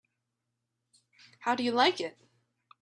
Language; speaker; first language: English; native; English